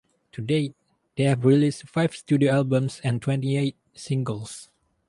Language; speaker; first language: English; non-native, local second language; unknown